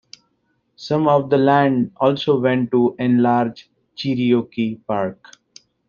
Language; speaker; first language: English; non-native, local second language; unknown